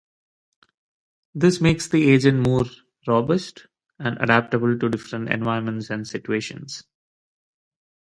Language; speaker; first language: English; non-native, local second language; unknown